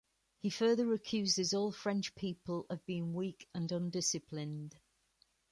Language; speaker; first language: English; native; English